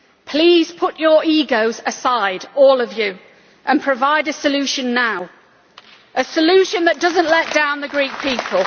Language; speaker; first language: English; native; English